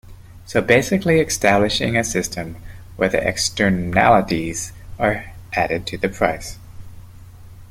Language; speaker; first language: English; native; English